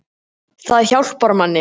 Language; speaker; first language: Icelandic; native; Icelandic